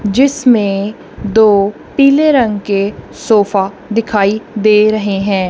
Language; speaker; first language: Hindi; non-native, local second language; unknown